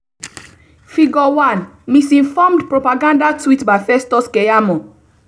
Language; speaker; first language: English; non-native, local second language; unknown